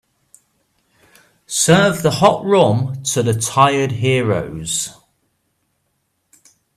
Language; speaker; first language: English; native; English